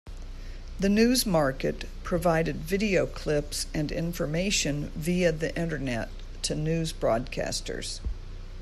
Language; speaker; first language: English; native; English